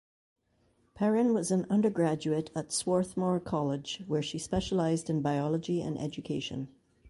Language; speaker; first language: English; native; English